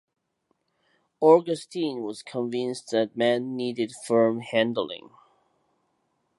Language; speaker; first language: English; non-native, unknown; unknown